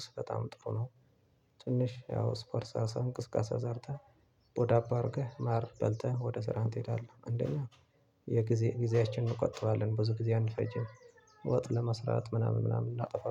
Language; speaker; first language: Amharic; non-native, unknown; Tigrinya